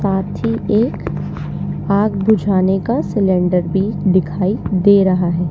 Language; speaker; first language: Hindi; native; Hindi